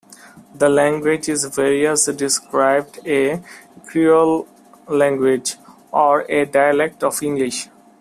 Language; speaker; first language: English; non-native, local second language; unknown